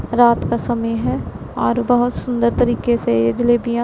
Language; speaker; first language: Hindi; non-native, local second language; Punjabi